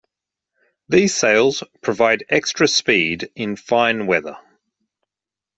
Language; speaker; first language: English; native; English